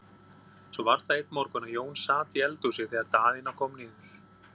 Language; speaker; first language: Icelandic; native; Icelandic